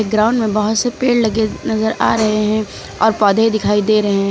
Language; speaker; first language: Hindi; native; Hindi